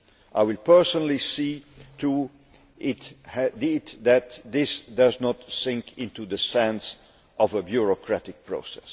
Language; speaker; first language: English; non-native, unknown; Dutch